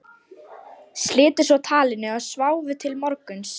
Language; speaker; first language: Icelandic; non-native, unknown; Lithuanian